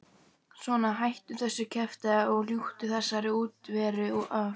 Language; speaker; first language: Icelandic; native; Icelandic